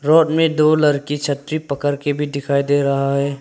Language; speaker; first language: Hindi; non-native, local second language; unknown